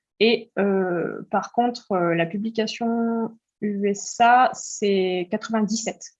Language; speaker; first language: French; early bilingual, heritage; French